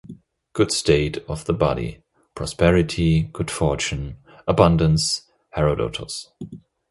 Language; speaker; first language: English; non-native, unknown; German